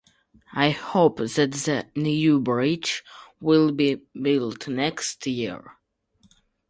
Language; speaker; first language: English; non-native, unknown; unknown